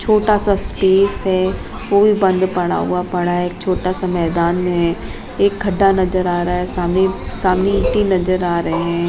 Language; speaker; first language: Hindi; native; Hindi